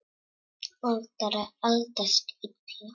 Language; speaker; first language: Icelandic; non-native, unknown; Czech